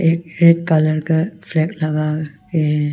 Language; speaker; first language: Hindi; non-native, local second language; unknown